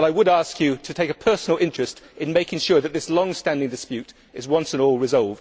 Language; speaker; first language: English; native; English